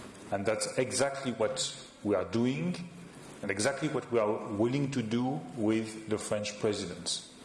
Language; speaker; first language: English; non-native, fluent; French